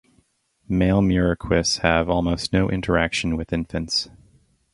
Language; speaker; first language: English; native; English